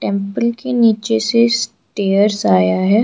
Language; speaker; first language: Hindi; non-native, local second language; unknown